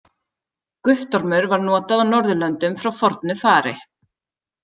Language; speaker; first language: Icelandic; native; Icelandic